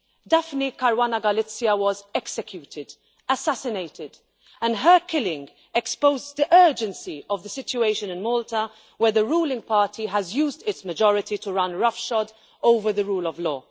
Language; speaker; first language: English; non-native, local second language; Maltese